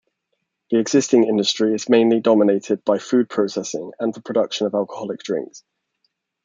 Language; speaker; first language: English; native; English